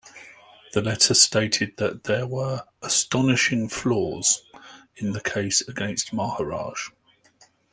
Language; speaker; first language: English; native; English